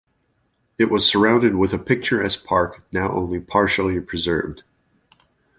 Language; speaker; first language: English; native; English